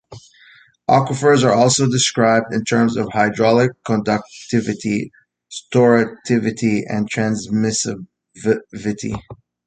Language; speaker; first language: English; native; English